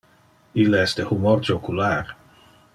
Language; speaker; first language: Interlingua; non-native, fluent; Dutch